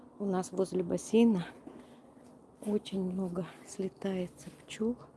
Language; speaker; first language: Russian; non-native, local second language; Ukrainian